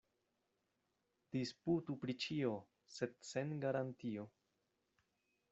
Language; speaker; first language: Esperanto; non-native, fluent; Spanish